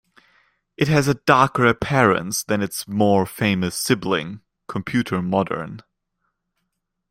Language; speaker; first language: English; non-native, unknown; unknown